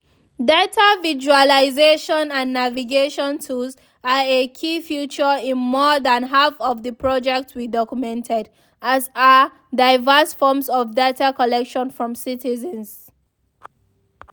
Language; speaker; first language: English; non-native, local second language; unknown